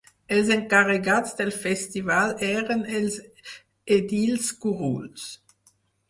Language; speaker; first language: Catalan; non-native, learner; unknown